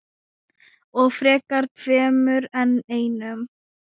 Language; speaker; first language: Icelandic; non-native, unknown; Thai